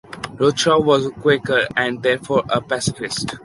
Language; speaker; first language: English; non-native, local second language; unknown